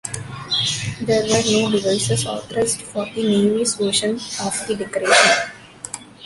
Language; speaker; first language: English; non-native, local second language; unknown